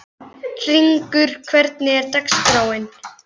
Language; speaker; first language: Icelandic; native; Icelandic